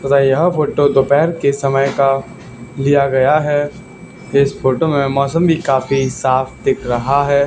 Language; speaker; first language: Hindi; native; Hindi